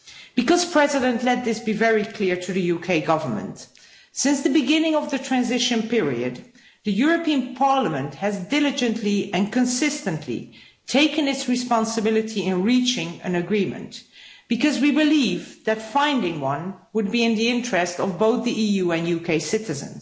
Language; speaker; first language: English; non-native, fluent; Dutch